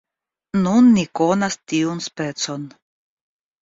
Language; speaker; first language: Esperanto; non-native, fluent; Russian